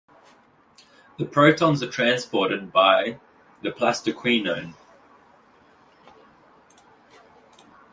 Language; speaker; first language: English; native; English